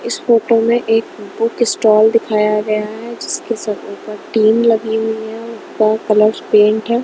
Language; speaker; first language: Hindi; non-native, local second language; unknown